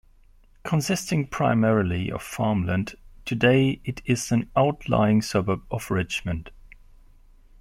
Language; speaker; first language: English; non-native, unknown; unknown